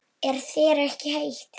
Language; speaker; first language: Icelandic; non-native, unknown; Polish